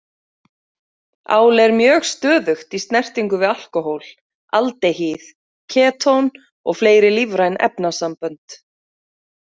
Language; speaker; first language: Icelandic; native; Icelandic